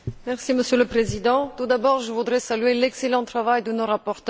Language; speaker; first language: French; non-native, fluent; Bulgarian